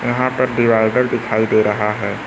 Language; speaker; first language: Hindi; native; Hindi